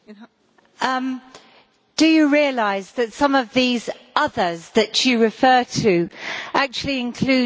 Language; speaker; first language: English; native; English